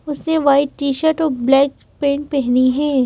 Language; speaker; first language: Hindi; native; Hindi